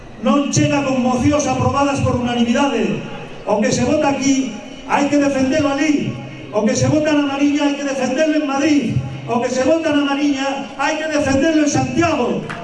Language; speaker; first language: Galician; native; Galician